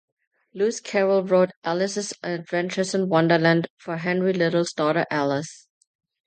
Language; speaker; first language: English; non-native, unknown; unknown